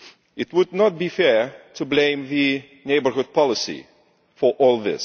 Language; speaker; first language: English; non-native, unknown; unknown